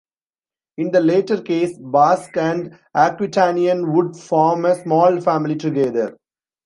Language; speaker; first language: English; non-native, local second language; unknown